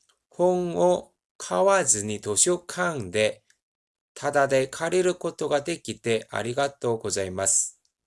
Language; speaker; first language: Japanese; non-native, fluent; Korean